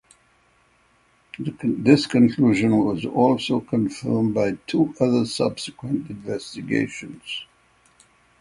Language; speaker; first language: English; native; English